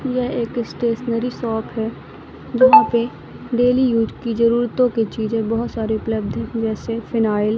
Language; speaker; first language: Hindi; native; Hindi